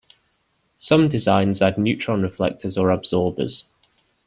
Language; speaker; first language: English; native; English